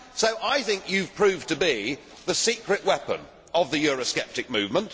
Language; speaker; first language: English; native; English